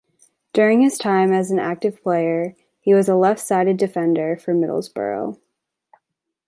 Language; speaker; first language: English; native; English